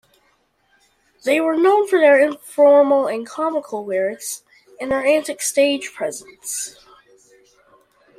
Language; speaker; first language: English; native; English